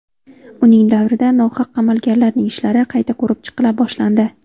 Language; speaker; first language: Uzbek; native; Uzbek